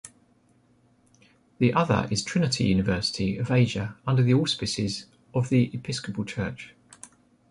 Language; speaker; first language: English; native; English